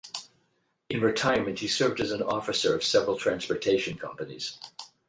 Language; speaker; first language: English; native; English